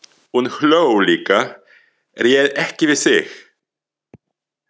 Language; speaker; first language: Icelandic; non-native, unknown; French